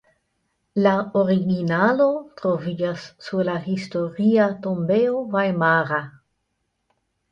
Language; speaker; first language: Esperanto; non-native, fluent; Dutch